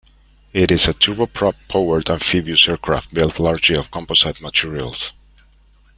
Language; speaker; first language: English; non-native, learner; Spanish